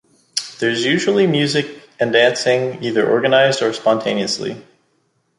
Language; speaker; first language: English; native; English